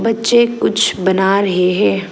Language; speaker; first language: Hindi; non-native, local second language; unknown